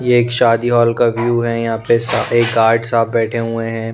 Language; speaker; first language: Hindi; non-native, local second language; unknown